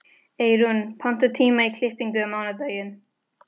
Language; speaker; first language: Icelandic; non-native, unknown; Spanish